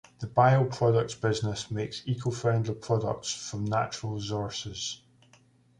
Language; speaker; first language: English; native; English